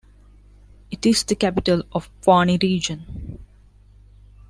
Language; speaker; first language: English; non-native, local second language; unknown